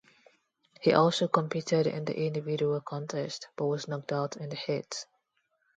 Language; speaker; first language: English; non-native, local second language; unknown